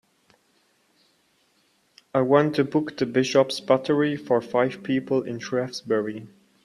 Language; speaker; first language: English; non-native, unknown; German